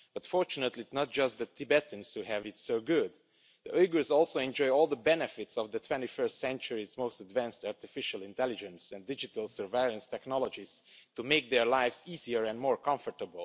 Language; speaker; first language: English; non-native, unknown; Romanian